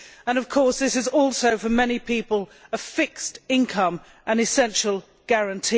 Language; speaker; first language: English; native; English